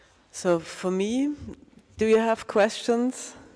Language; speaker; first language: English; non-native, fluent; German